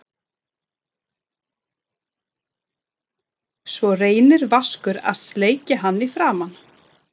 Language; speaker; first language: Icelandic; non-native, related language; Swedish